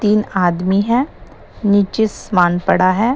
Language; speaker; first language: Hindi; non-native, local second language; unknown